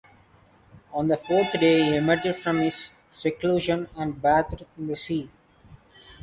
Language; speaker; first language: English; non-native, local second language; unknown